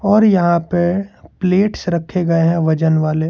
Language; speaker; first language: Hindi; non-native, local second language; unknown